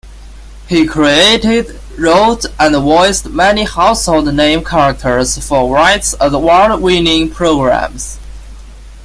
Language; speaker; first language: English; non-native, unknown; Chinese